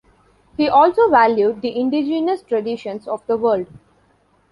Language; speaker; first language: English; non-native, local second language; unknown